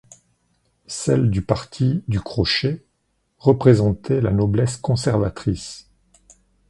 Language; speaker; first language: French; native; French